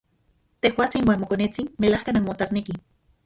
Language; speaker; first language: Central Puebla Nahuatl; non-native, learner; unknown